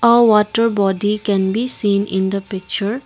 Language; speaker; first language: English; non-native, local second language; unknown